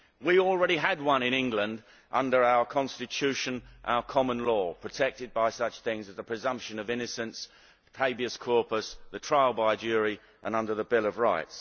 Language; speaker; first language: English; native; English